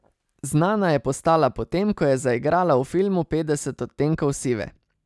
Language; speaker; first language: Slovenian; native; Slovenian